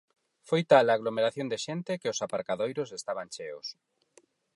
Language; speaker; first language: Galician; non-native, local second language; Spanish